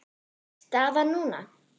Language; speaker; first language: Icelandic; non-native, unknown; German